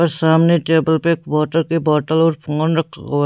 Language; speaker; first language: Hindi; non-native, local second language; Punjabi